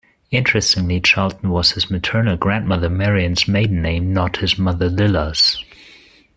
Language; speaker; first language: English; non-native, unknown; German